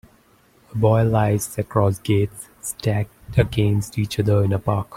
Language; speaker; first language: English; non-native, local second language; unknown